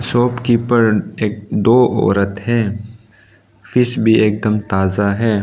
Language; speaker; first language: Hindi; non-native, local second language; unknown